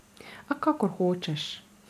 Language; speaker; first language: Slovenian; native; Slovenian